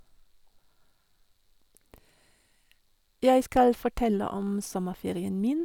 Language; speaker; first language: Norwegian; non-native, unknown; German